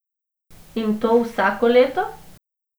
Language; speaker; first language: Slovenian; non-native, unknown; Macedonian